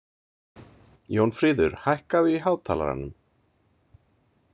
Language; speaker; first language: Icelandic; native; Icelandic